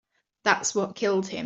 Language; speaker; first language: English; native; English